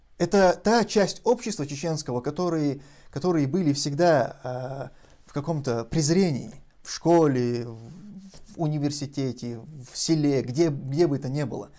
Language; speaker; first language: Russian; non-native, local second language; Chechen